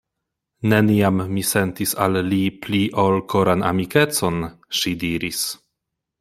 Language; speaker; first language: Esperanto; non-native, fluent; Polish